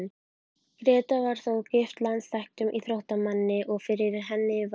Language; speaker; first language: Icelandic; native; Icelandic